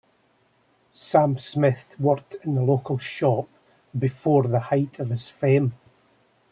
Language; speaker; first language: English; native; English